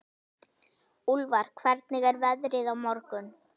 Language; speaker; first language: Icelandic; native; Icelandic